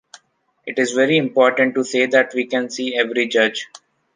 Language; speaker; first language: English; non-native, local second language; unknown